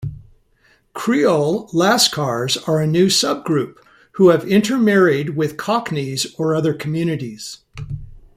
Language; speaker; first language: English; native; English